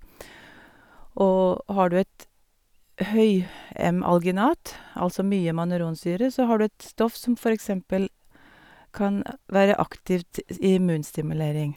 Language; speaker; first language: Norwegian; native; Norwegian